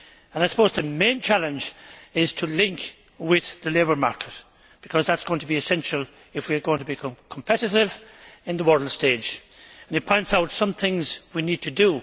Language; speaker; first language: English; native; English